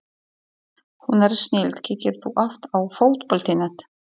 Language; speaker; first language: Icelandic; non-native, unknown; Polish